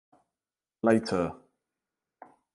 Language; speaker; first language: English; native; English